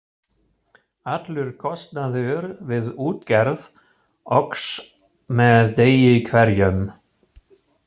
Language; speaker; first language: Icelandic; non-native, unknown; German